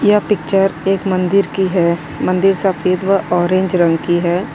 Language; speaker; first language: Hindi; native; Hindi